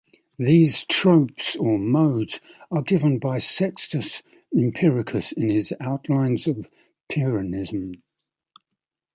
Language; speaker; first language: English; native; English